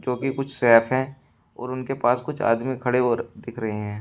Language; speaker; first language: Hindi; native; Hindi